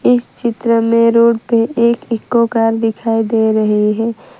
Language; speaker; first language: Hindi; non-native, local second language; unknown